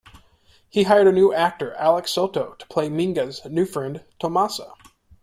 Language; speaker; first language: English; native; English